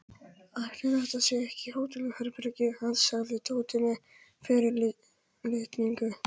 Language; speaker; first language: Icelandic; non-native, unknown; Polish